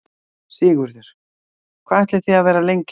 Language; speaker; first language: Icelandic; native; Icelandic